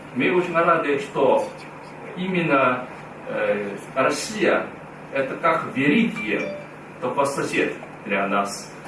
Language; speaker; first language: Russian; non-native, fluent; Chinese